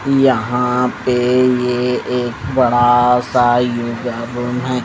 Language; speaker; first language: Hindi; non-native, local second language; Punjabi